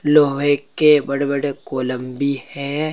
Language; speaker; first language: Hindi; native; Hindi